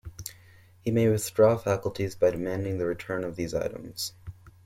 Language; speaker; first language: English; native; English